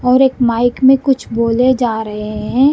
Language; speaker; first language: Hindi; non-native, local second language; Punjabi